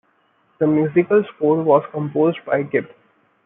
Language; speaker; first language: English; non-native, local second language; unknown